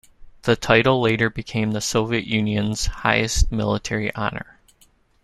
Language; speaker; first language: English; native; English